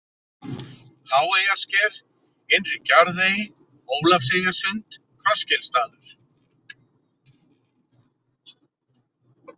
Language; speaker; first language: Icelandic; native; Icelandic